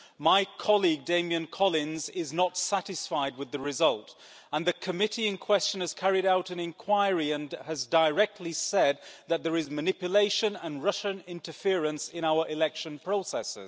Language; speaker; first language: English; native; English